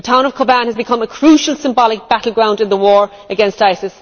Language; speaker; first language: English; native; English